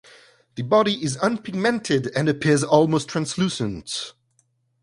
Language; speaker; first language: English; non-native, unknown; French